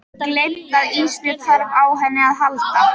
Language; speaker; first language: Icelandic; native; Icelandic